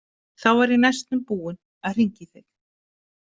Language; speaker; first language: Icelandic; native; Icelandic